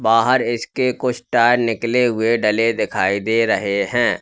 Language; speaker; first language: Hindi; native; Hindi